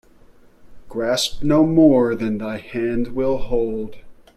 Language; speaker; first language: English; native; English